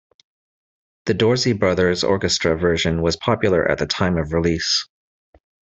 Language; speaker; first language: English; native; English